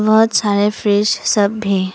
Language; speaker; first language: Hindi; non-native, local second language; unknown